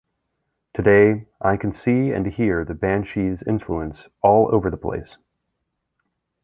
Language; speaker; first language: English; native; English